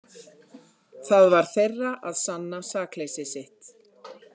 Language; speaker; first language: Icelandic; native; Icelandic